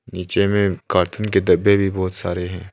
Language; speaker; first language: Hindi; non-native, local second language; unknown